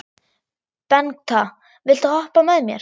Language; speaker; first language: Icelandic; non-native, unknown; German